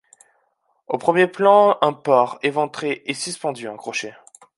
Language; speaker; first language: French; native; French